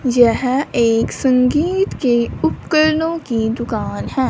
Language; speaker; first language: Hindi; non-native, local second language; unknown